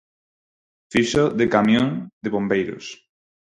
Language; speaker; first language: Galician; non-native, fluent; Spanish